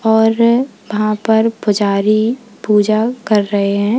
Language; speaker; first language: Hindi; native; Hindi